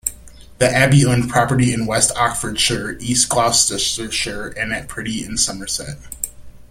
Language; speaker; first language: English; native; English